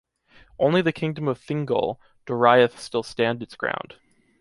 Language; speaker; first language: English; native; English